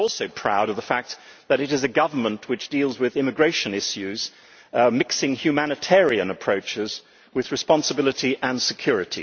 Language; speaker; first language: English; native; English